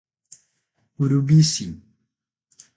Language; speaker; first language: Portuguese; non-native, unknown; Spanish